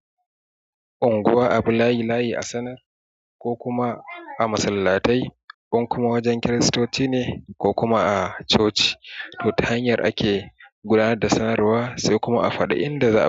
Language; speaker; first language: Hausa; native; Hausa